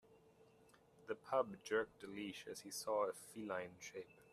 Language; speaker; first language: English; non-native, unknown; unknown